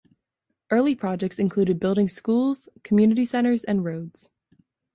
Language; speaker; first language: English; native; English